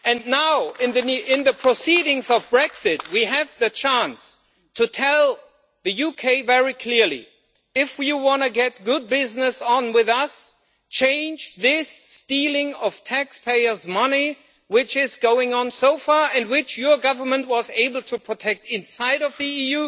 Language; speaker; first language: English; non-native, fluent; German